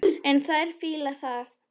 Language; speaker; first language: Icelandic; non-native, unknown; Polish